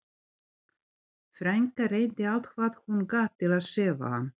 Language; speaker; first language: Icelandic; non-native, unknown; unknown